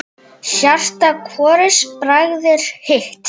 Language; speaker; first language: Icelandic; native; Icelandic